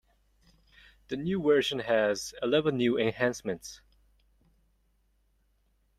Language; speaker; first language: English; non-native, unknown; Mongolian